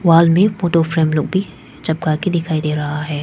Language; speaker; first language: Hindi; non-native, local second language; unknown